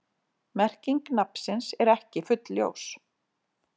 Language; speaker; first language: Icelandic; native; Icelandic